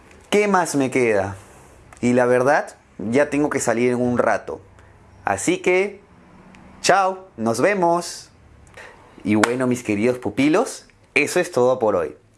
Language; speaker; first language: Spanish; native; Spanish